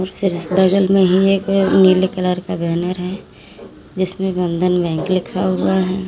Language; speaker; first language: Hindi; native; Hindi